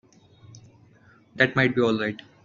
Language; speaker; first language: English; non-native, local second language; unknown